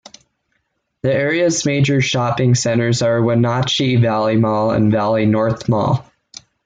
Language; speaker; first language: English; native; English